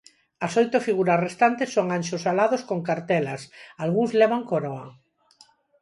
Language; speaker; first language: Galician; non-native, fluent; Spanish